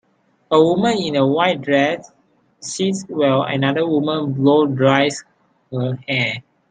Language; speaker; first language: English; non-native, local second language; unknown